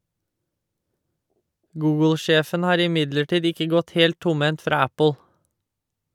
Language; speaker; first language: Norwegian; native; Norwegian